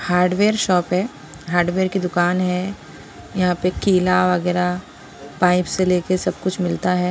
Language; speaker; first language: Hindi; non-native, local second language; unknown